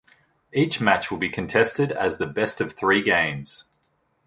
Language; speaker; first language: English; native; English